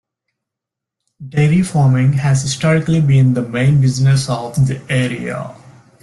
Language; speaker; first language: English; non-native, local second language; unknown